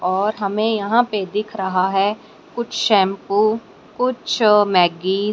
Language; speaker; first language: Hindi; native; Hindi